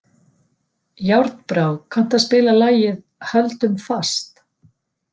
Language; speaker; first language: Icelandic; native; Icelandic